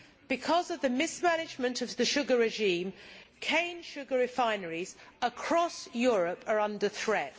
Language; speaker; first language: English; native; English